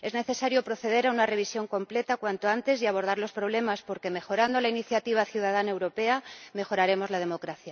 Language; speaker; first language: Spanish; native; Spanish